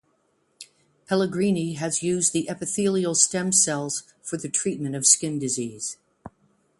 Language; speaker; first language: English; native; English